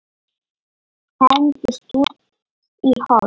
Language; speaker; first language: Icelandic; non-native, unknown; Lithuanian